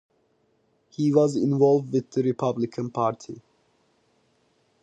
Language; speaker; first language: English; non-native, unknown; Turkish